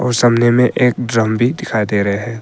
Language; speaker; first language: Hindi; early bilingual, other home language; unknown